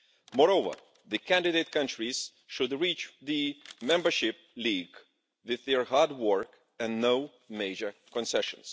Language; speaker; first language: English; non-native, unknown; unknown